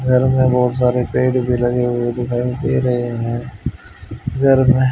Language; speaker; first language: Hindi; native; Hindi